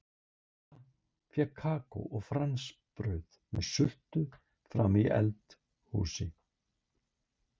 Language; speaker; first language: Icelandic; native; Icelandic